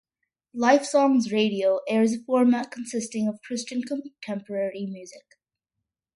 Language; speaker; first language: English; early bilingual, other home language; Malayalam